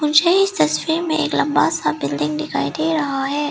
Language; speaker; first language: Hindi; early bilingual, other home language; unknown